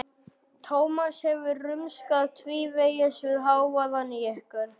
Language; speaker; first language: Icelandic; non-native, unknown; German